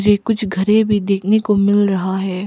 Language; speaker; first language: Hindi; non-native, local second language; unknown